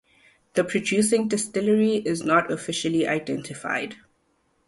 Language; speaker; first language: English; non-native, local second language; Zulu